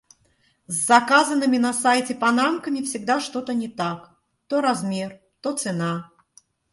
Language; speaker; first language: Russian; native; Russian